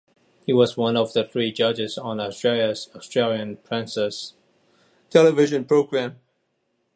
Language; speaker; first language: English; non-native, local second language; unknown